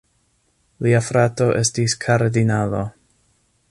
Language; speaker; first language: Esperanto; non-native, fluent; English